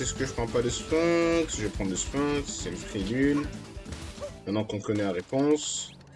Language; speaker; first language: French; native; French